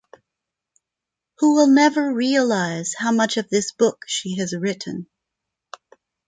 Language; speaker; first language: English; non-native, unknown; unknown